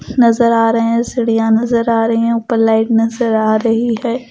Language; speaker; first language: Hindi; non-native, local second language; Punjabi